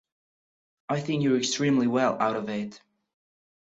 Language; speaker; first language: English; non-native, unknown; Catalan